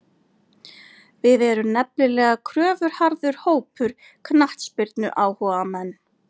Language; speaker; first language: Icelandic; native; Icelandic